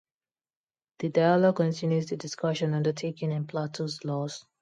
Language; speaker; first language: English; non-native, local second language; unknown